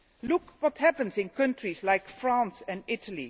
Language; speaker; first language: English; non-native, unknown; Dutch